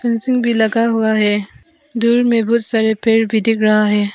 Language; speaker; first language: Hindi; non-native, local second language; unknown